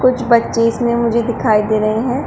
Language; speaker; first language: Hindi; native; Hindi